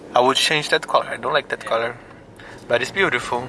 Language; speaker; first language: English; non-native, learner; Portuguese